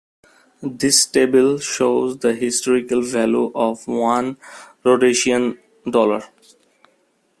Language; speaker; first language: English; non-native, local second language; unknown